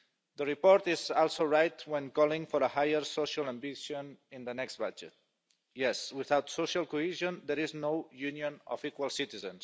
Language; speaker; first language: English; non-native, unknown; Catalan